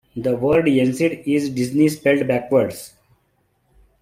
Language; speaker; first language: English; non-native, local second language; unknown